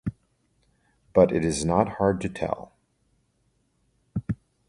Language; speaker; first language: English; native; English